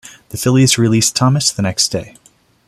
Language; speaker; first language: English; non-native, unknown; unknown